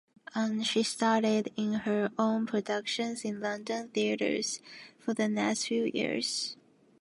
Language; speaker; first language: English; non-native, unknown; Japanese